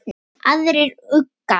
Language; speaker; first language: Icelandic; native; Icelandic